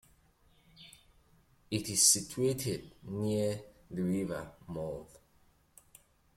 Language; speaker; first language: English; native; English